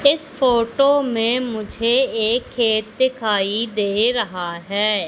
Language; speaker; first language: Hindi; native; Hindi